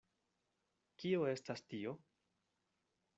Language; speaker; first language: Esperanto; non-native, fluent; Spanish